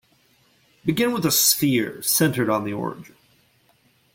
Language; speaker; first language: English; native; English